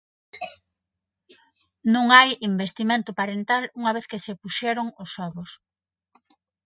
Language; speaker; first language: Galician; non-native, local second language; Spanish